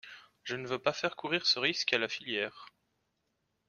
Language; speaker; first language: French; native; French